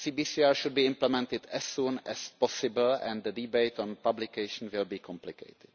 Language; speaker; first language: English; non-native, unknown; Czech